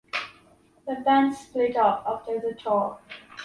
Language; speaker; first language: English; non-native, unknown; Polish